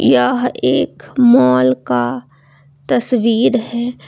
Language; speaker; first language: Hindi; non-native, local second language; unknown